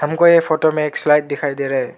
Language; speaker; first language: Hindi; non-native, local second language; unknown